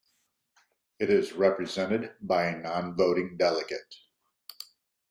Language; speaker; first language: English; native; English